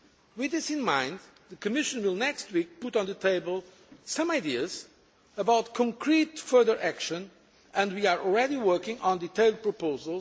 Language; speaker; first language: English; non-native, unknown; Portuguese